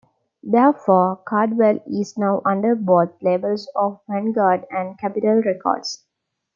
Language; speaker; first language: English; non-native, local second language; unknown